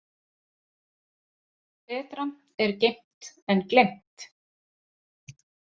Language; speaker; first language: Icelandic; native; Icelandic